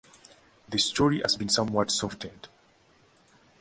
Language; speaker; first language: English; non-native, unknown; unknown